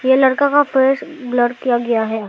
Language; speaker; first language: Hindi; non-native, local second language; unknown